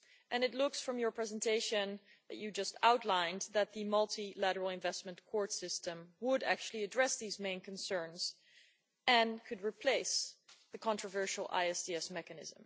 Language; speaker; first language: English; non-native, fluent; Dutch